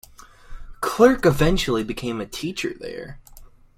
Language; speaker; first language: English; native; English